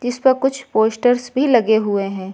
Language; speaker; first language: Hindi; native; Hindi